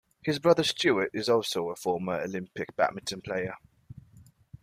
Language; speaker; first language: English; native; English